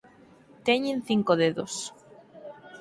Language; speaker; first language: Galician; native; Galician